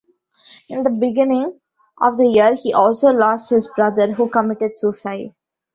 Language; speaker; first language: English; non-native, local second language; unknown